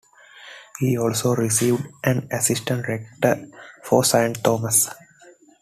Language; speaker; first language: English; non-native, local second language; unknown